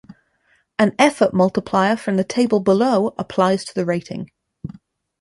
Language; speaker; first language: English; native; English